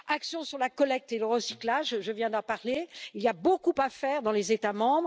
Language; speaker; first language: French; native; French